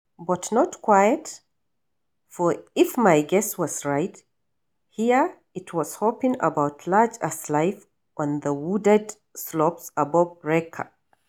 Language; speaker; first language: English; non-native, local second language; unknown